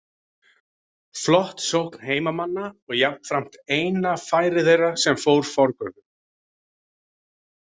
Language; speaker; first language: Icelandic; native; Icelandic